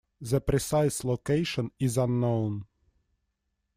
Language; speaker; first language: English; non-native, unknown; Russian